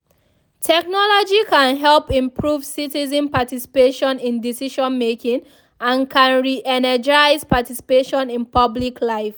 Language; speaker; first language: English; non-native, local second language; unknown